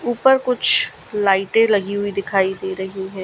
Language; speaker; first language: Hindi; non-native, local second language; Gujarati